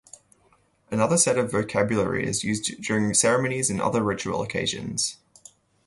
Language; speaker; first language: English; native; English